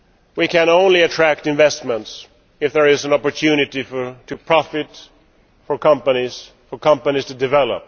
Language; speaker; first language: English; non-native, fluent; Swedish